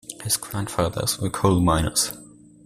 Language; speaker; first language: English; non-native, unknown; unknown